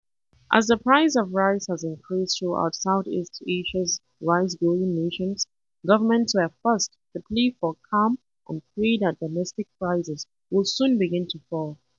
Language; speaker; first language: English; non-native, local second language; Hausa